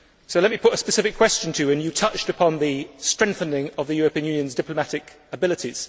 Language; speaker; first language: English; native; English